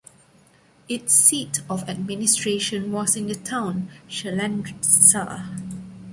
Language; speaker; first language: English; non-native, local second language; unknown